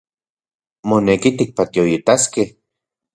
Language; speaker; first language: Central Puebla Nahuatl; non-native, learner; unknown